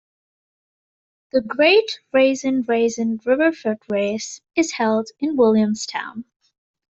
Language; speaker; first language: English; native; English